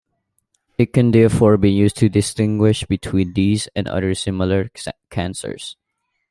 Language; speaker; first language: English; non-native, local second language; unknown